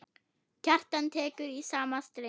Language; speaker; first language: Icelandic; non-native, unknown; German